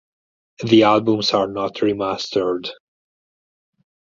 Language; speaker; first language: English; non-native, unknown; Italian